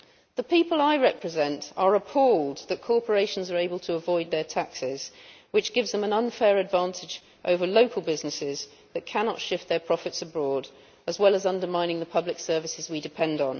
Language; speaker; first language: English; native; English